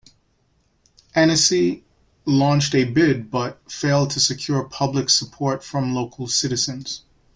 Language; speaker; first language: English; native; English